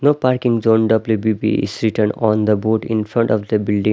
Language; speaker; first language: English; non-native, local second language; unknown